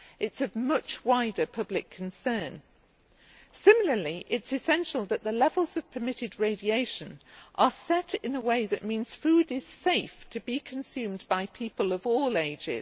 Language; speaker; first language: English; native; English